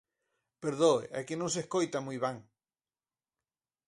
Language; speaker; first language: Galician; native; Galician